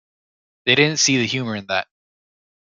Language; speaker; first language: English; native; English